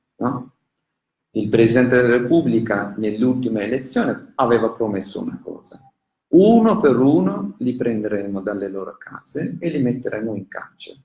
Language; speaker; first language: Italian; non-native, fluent; Turkish